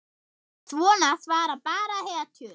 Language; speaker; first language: Icelandic; non-native, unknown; German